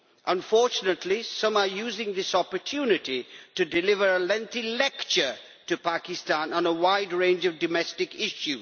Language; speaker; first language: English; native; English